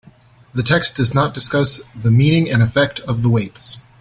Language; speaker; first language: English; native; English